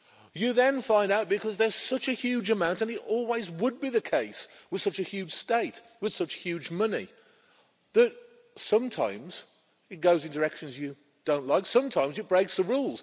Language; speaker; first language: English; native; English